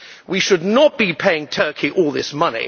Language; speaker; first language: English; native; English